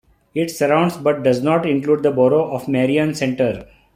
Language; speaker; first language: English; non-native, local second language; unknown